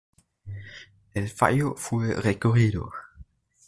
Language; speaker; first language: Spanish; native; Spanish